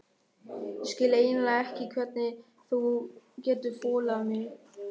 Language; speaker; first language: Icelandic; non-native, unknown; German